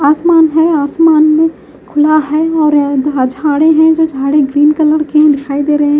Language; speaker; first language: Hindi; native; Hindi